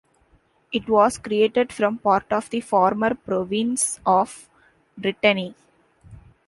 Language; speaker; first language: English; non-native, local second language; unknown